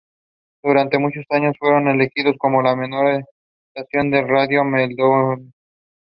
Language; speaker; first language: English; non-native, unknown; Spanish